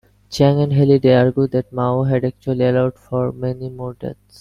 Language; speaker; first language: English; non-native, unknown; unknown